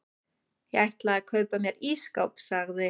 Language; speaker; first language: Icelandic; non-native, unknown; German